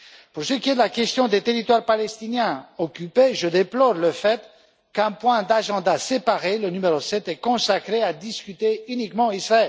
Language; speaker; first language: French; non-native, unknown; Romanian